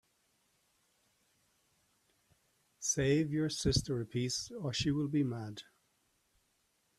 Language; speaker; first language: English; native; English